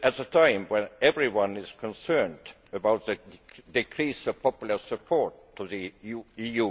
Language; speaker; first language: English; non-native, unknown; Estonian